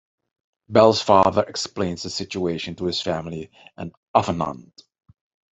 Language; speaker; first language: English; non-native, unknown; Dutch